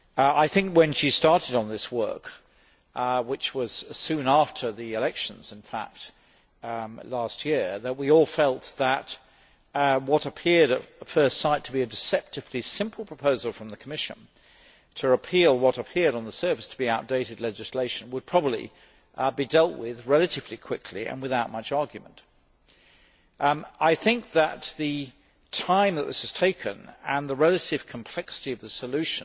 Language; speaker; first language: English; native; English